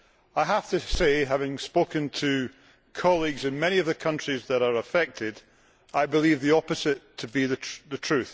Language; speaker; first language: English; native; English